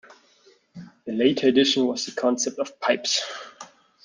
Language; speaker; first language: English; non-native, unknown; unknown